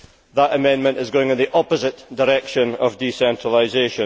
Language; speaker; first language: English; native; English